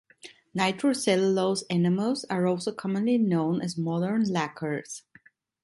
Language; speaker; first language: English; non-native, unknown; Italian